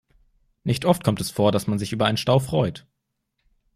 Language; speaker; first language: German; native; German